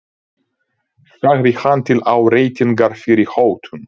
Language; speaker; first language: Icelandic; non-native, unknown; Ukrainian